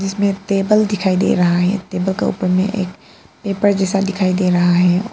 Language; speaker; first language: Hindi; non-native, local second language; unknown